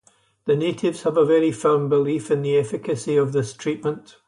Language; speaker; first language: English; native; English